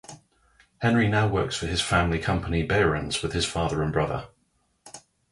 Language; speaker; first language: English; native; English